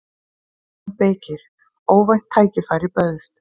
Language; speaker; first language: Icelandic; native; Icelandic